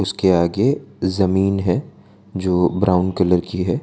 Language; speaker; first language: Hindi; non-native, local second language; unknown